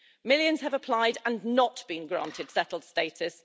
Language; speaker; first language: English; native; English